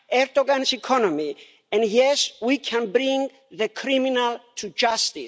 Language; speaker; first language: English; non-native, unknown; Greek